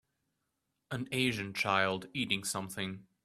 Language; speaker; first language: English; native; English